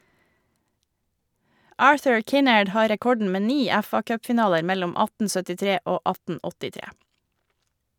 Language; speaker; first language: Norwegian; native; Norwegian